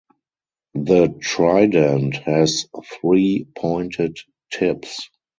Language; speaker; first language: English; non-native, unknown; German